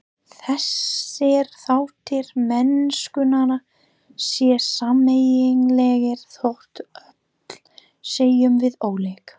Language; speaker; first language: Icelandic; non-native, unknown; English